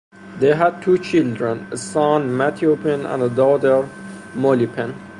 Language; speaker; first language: English; non-native, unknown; Persian